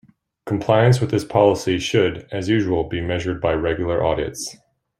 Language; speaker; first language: English; native; English